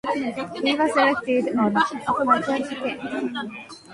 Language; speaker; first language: English; non-native, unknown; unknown